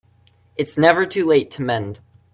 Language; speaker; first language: English; native; English